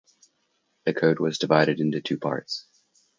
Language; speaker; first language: English; native; English